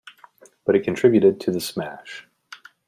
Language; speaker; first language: English; native; English